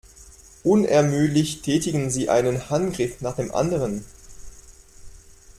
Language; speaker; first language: German; non-native, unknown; French